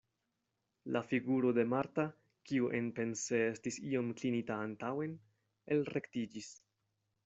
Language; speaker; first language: Esperanto; non-native, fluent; Spanish